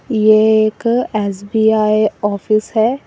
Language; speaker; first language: Hindi; non-native, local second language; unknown